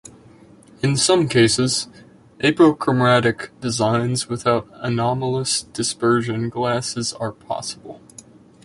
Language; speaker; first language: English; native; English